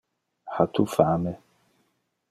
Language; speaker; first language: Interlingua; non-native, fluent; Dutch